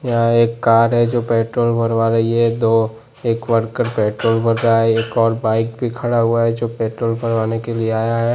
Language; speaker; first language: Hindi; non-native, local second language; Gujarati